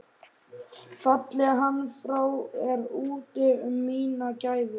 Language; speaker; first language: Icelandic; native; Icelandic